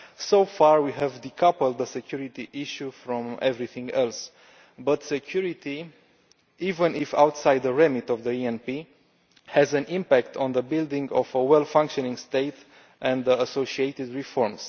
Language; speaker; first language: English; non-native, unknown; Romanian